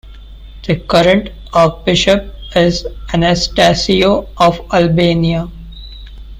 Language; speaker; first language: English; non-native, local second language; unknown